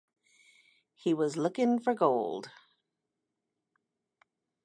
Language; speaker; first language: English; native; English